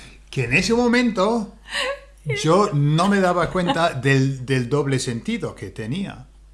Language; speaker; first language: Spanish; non-native, fluent; English